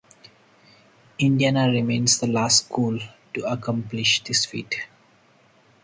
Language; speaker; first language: English; non-native, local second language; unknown